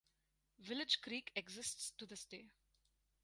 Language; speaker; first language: English; non-native, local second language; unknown